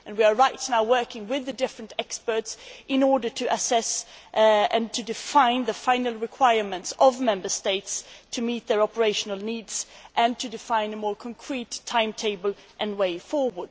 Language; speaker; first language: English; non-native, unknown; Swedish